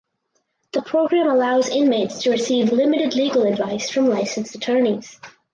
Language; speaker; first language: English; native; English